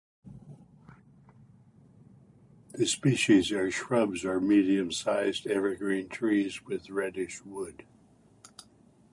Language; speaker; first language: English; native; English